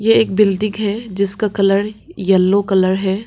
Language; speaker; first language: Hindi; early bilingual, other home language; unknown